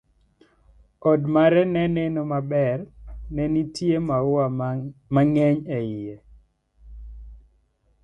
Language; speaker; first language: English; non-native, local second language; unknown